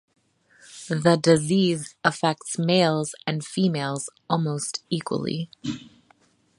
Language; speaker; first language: English; native; English